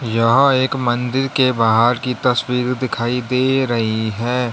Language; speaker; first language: Hindi; native; Hindi